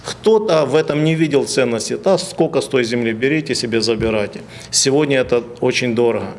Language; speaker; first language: Russian; non-native, local second language; Ukrainian